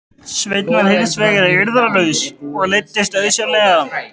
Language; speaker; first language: Icelandic; native; Icelandic